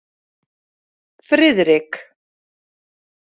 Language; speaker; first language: Icelandic; native; Icelandic